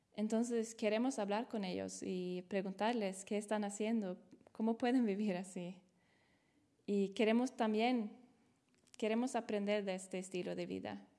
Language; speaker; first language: Spanish; non-native, fluent; Swedish